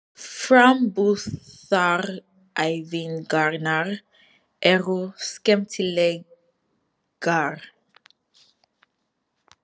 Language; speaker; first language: Icelandic; non-native, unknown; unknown